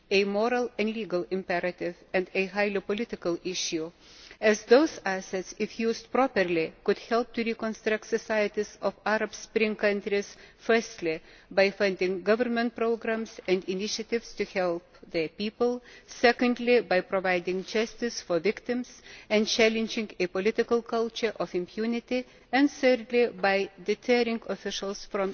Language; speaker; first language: English; non-native, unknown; Lithuanian